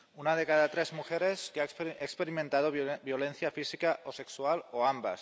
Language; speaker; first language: Spanish; non-native, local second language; Catalan